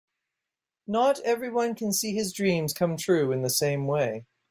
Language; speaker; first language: English; native; English